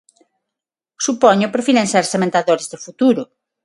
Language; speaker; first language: Galician; non-native, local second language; Spanish